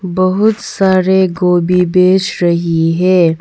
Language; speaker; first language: Hindi; early bilingual, other home language; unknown